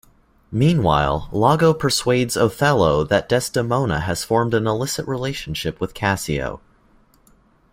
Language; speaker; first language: English; native; English